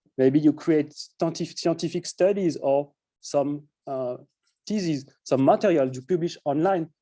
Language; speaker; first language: English; non-native, fluent; French